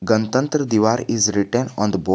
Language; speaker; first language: English; non-native, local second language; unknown